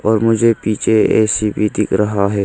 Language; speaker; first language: Hindi; non-native, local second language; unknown